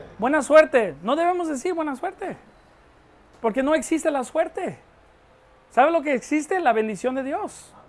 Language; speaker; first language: Spanish; non-native, fluent; English